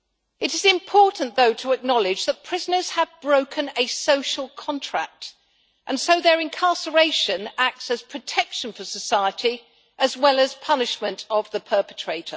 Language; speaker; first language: English; native; English